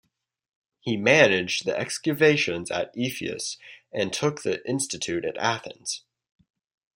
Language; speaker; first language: English; native; English